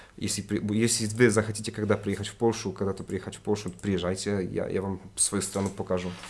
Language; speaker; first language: Russian; non-native, related language; Polish